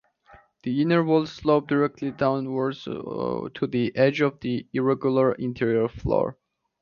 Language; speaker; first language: English; native; English